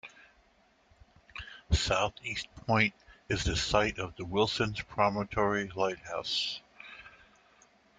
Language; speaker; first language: English; native; English